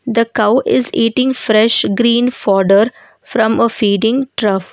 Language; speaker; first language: English; non-native, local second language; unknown